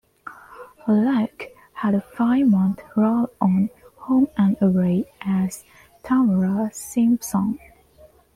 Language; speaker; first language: English; non-native, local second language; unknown